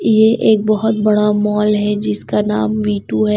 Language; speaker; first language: Hindi; non-native, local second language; Punjabi